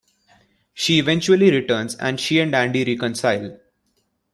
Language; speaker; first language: English; non-native, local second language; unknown